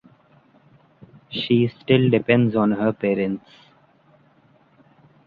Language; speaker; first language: English; non-native, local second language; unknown